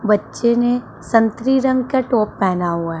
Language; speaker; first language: Hindi; non-native, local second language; Punjabi